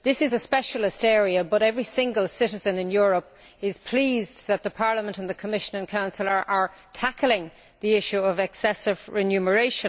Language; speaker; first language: English; native; English